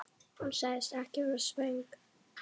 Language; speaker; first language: Icelandic; non-native, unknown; Polish